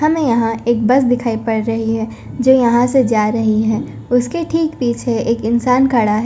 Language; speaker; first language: Hindi; non-native, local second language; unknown